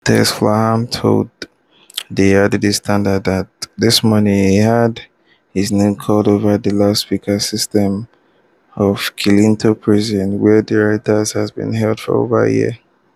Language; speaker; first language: English; non-native, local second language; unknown